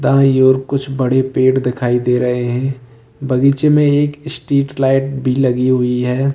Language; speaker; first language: Hindi; native; Hindi